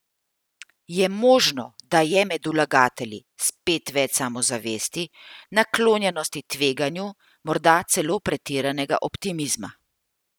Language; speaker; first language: Slovenian; native; Slovenian